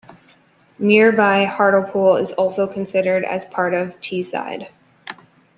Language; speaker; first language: English; native; English